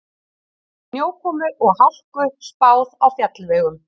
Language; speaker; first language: Icelandic; native; Icelandic